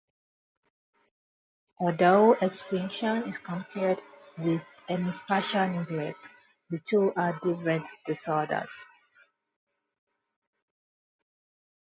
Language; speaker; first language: English; non-native, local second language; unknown